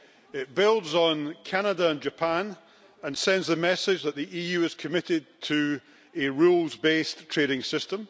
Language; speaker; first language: English; native; English